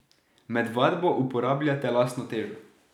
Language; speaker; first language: Slovenian; native; Slovenian